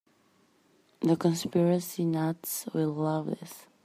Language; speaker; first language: English; native; English